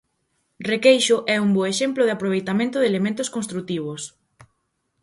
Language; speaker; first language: Galician; native; Galician